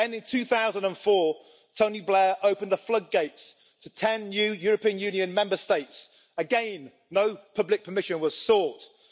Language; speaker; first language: English; native; English